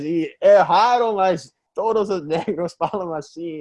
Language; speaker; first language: Portuguese; non-native, learner; English